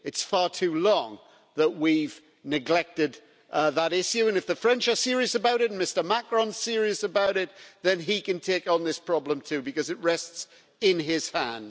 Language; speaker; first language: English; native; English